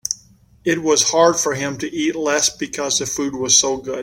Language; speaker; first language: English; native; English